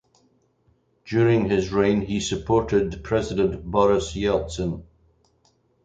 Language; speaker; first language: English; native; English